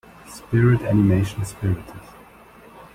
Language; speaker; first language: English; non-native, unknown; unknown